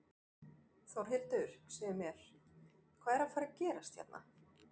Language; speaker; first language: Icelandic; non-native, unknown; French